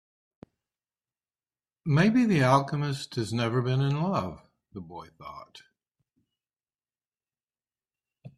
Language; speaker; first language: English; native; English